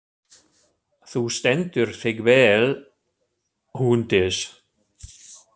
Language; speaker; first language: Icelandic; non-native, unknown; German